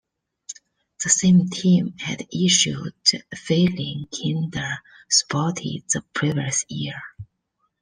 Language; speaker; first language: English; non-native, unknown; Chinese